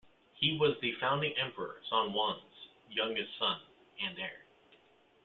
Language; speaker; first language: English; native; English